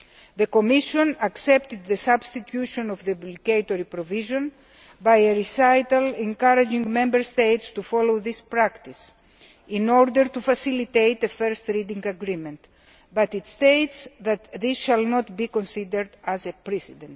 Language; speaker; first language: English; non-native, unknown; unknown